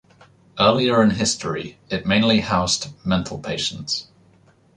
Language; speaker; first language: English; native; English